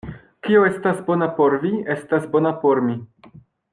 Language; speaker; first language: Esperanto; non-native, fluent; French